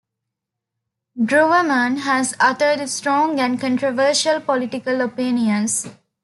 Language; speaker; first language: English; non-native, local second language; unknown